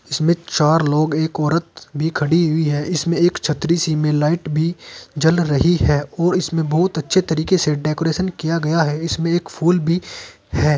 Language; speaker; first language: Hindi; native; Hindi